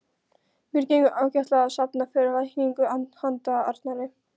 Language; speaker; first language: Icelandic; non-native, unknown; Polish